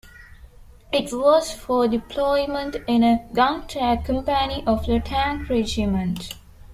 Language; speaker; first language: English; non-native, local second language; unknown